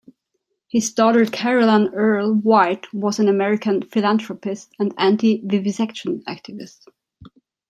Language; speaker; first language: English; native; English